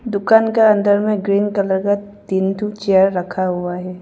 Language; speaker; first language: Hindi; non-native, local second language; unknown